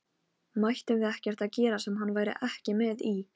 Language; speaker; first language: Icelandic; non-native, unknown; Polish